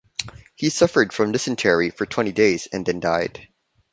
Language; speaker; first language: English; non-native, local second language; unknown